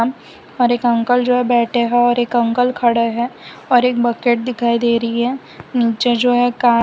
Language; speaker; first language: Hindi; non-native, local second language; Gujarati